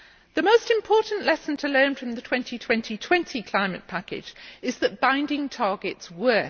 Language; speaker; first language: English; native; English